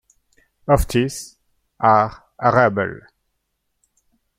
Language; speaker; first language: English; native; English